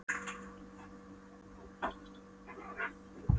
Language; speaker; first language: Icelandic; non-native, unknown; Polish